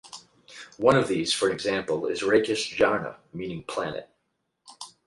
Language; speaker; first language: English; native; English